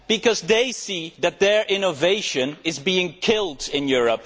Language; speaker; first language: English; non-native, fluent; Dutch